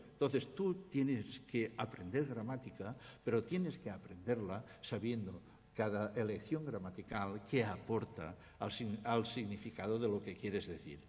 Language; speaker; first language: Spanish; non-native, local second language; Catalan